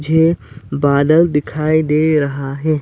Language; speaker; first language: Hindi; non-native, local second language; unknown